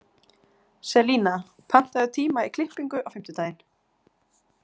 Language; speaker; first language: Icelandic; native; Icelandic